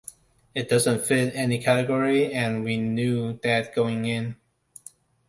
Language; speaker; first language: English; non-native, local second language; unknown